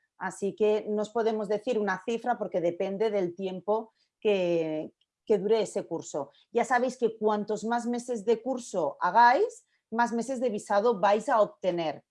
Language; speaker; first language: Spanish; native; Spanish